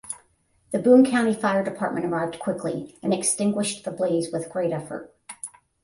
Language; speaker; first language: English; native; English